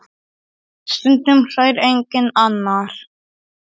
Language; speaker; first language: Icelandic; non-native, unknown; Polish